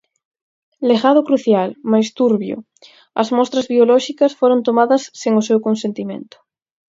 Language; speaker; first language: Galician; native; Galician